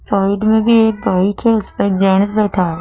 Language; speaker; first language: Hindi; native; Hindi